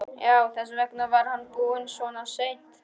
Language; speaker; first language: Icelandic; non-native, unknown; Polish